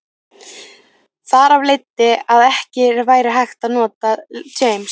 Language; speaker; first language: Icelandic; native; Icelandic